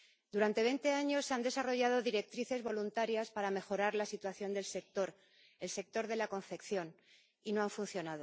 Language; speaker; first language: Spanish; native; Spanish